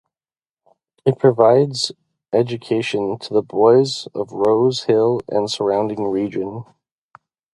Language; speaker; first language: English; native; English